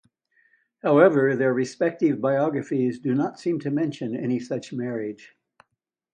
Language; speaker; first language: English; native; English